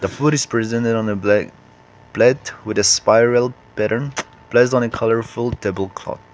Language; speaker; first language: English; non-native, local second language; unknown